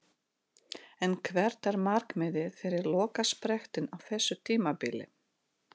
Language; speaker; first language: Icelandic; non-native, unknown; Russian